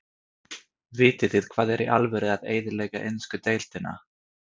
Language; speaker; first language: Icelandic; non-native, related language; Swedish